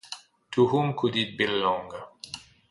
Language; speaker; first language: English; non-native, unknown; French